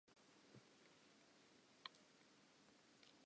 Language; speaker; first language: English; non-native, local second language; Southern Sotho